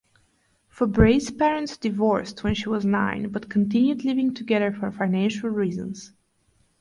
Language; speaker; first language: English; non-native, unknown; Bulgarian